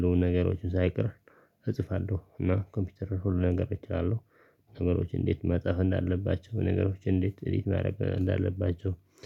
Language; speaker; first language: Amharic; non-native, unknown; Tigrinya